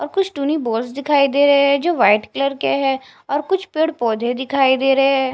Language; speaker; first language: Hindi; non-native, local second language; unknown